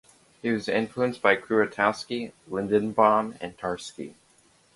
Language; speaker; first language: English; native; English